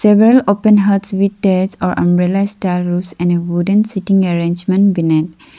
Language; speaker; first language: English; non-native, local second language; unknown